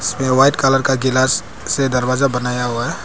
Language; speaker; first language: Hindi; non-native, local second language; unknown